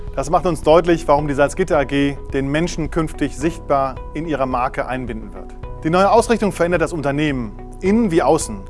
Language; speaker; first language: German; native; German